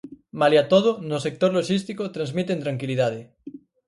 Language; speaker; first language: Galician; native; Galician